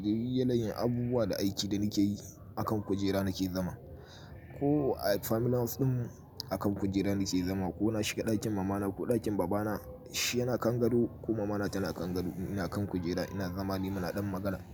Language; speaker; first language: Hausa; native; Hausa